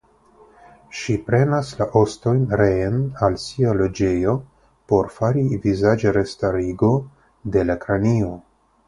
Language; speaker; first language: Esperanto; non-native, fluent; Russian